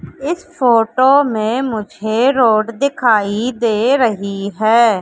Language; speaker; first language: Hindi; native; Hindi